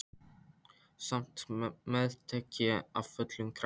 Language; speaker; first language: Icelandic; non-native, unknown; Polish